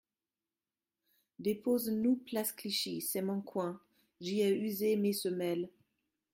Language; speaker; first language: French; non-native, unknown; German